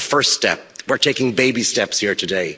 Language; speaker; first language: English; native; English